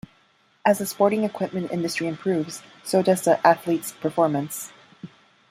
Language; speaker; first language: English; non-native, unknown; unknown